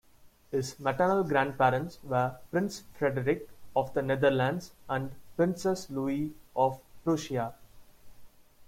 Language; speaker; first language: English; non-native, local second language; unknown